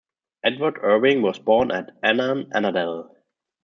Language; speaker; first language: English; non-native, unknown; German